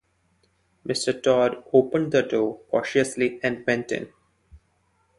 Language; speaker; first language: English; non-native, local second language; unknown